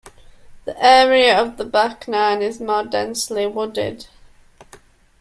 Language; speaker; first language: English; native; English